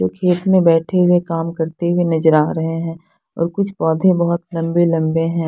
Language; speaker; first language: Hindi; non-native, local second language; Punjabi